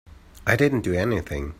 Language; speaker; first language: English; native; English